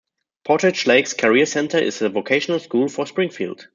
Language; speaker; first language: English; non-native, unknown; German